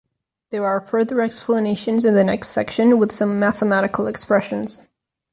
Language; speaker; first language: English; non-native, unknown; Catalan